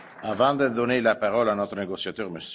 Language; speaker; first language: French; non-native, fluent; Italian